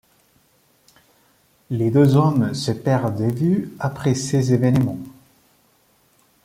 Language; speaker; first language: French; non-native, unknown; Spanish